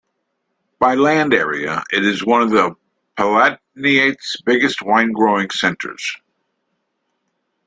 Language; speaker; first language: English; native; English